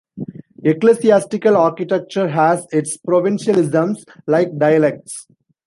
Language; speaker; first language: English; non-native, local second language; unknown